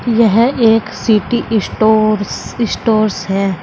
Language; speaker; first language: Hindi; native; Hindi